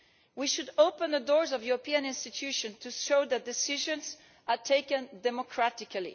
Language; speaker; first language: English; non-native, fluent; Italian